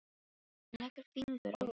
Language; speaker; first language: Icelandic; non-native, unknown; Filipino